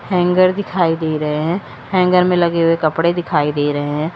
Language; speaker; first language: Hindi; native; Hindi